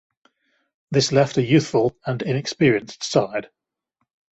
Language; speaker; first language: English; native; English